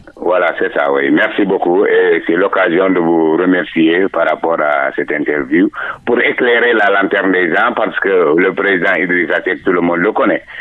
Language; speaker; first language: French; non-native, local second language; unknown